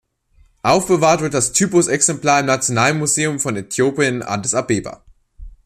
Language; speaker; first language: German; native; German